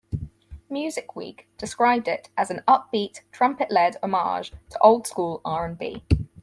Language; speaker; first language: English; native; English